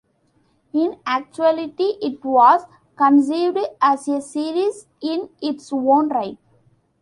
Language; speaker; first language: English; non-native, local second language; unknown